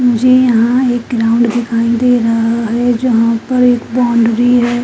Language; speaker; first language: Hindi; native; Hindi